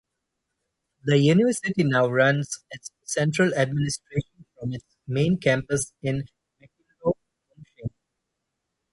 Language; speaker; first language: English; non-native, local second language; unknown